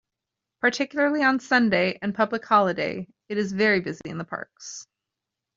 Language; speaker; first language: English; native; English